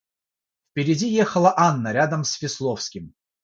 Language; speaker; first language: Russian; non-native, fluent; Georgian